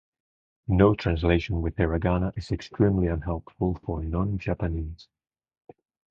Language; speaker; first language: English; non-native, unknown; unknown